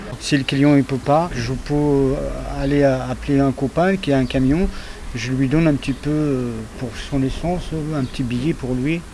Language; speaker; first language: French; non-native, fluent; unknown